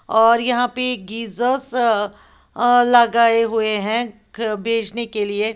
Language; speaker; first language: Hindi; native; Hindi